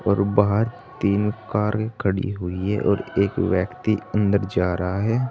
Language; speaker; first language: Hindi; native; Hindi